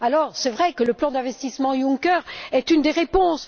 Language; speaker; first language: French; native; French